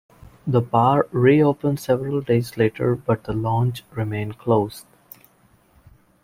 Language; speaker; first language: English; non-native, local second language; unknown